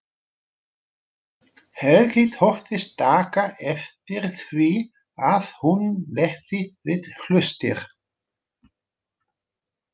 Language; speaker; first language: Icelandic; non-native, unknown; Dutch